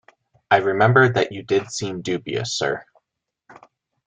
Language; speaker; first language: English; native; English